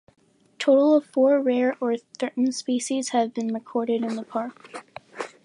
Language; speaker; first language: English; native; English